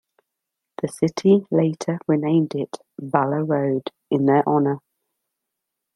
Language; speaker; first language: English; native; English